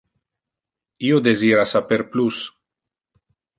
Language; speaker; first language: Interlingua; non-native, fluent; Italian